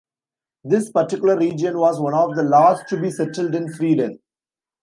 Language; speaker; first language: English; non-native, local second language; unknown